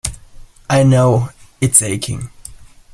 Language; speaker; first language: English; non-native, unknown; German